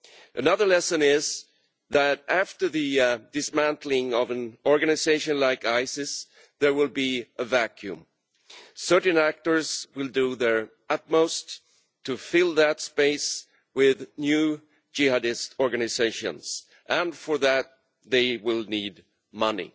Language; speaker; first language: English; non-native, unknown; Swedish